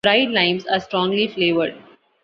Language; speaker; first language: English; non-native, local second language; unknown